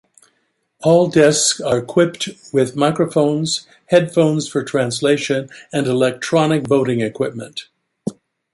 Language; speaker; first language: English; native; English